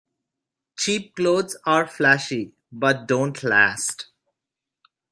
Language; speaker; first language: English; non-native, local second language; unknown